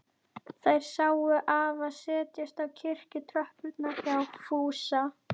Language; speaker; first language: Icelandic; native; Icelandic